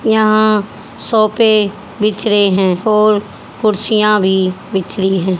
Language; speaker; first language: Hindi; native; Hindi